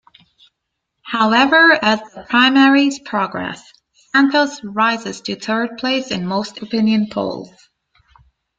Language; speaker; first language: English; native; English